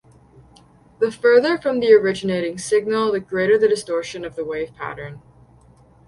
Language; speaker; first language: English; native; English